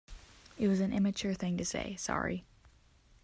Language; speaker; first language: English; native; English